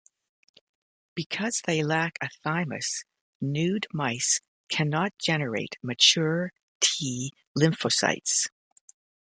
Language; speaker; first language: English; native; English